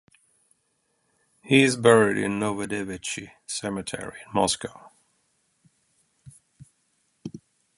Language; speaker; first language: English; non-native, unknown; Swedish